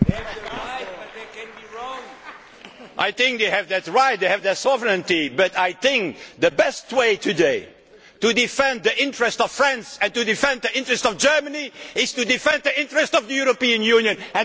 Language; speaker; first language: English; non-native, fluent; Dutch